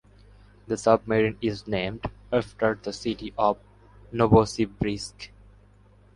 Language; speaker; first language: English; non-native, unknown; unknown